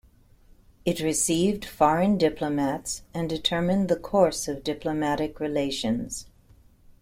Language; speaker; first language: English; native; English